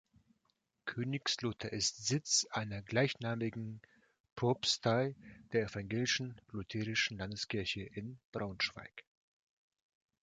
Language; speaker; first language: German; non-native, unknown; Russian